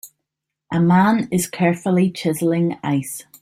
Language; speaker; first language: English; native; English